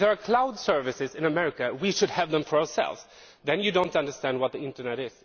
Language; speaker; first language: English; non-native, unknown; Swedish